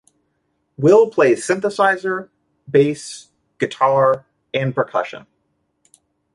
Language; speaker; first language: English; native; English